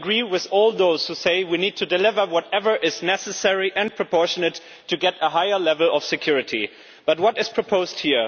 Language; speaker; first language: English; non-native, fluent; German